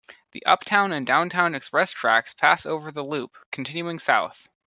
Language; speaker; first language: English; native; English